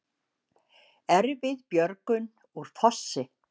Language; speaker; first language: Icelandic; native; Icelandic